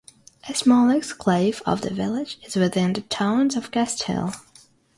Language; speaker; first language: English; non-native, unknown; Russian